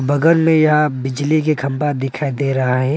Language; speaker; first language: Hindi; non-native, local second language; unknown